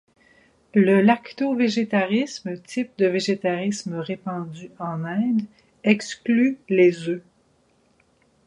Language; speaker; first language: French; native; French